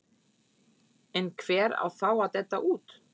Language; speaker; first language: Icelandic; non-native, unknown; German